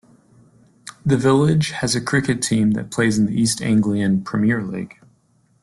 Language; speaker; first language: English; native; English